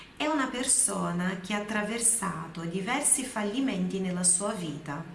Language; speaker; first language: Italian; non-native, fluent; Portuguese